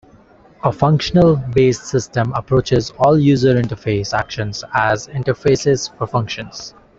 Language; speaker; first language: English; non-native, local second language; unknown